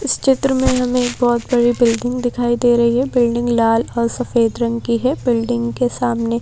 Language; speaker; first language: Hindi; native; Hindi